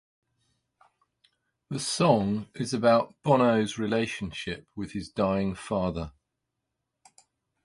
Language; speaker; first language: English; native; English